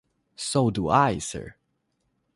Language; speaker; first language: English; non-native, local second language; Chinese